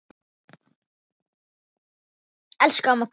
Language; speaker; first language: Icelandic; non-native, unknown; Thai